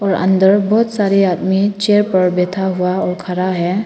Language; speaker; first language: Hindi; non-native, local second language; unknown